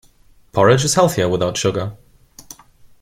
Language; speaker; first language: English; non-native, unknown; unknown